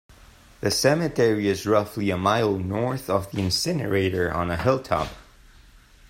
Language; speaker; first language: English; non-native, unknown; Spanish